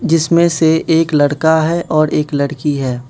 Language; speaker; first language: Hindi; non-native, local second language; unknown